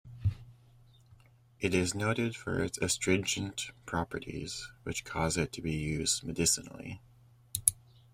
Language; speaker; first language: English; native; English